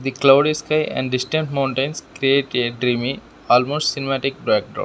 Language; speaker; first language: English; non-native, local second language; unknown